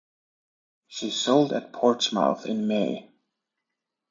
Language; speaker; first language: English; native; English